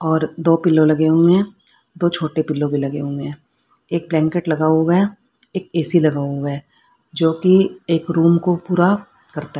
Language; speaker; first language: Hindi; native; Hindi